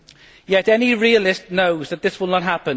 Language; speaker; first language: English; native; English